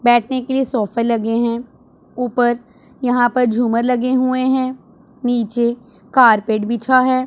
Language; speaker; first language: Hindi; non-native, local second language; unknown